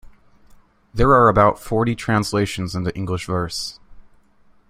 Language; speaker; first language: English; native; English